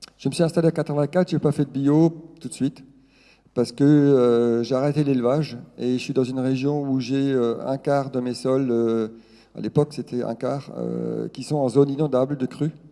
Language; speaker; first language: French; non-native, local second language; Swiss German